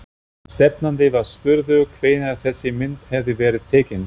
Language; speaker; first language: Icelandic; non-native, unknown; German